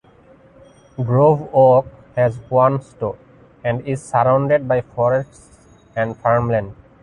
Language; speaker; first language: English; non-native, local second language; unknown